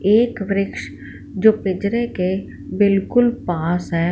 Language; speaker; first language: Hindi; non-native, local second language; Punjabi